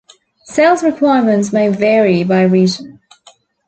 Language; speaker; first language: English; native; English